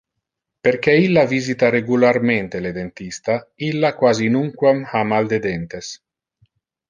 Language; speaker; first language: Interlingua; non-native, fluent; Italian